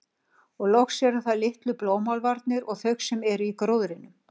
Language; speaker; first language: Icelandic; native; Icelandic